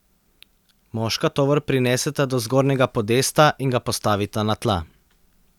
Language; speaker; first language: Slovenian; native; Slovenian